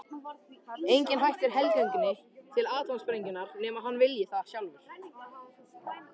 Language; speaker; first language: Icelandic; native; Icelandic